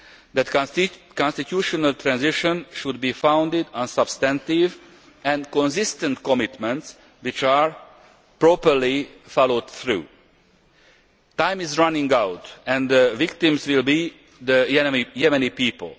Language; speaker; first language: English; non-native, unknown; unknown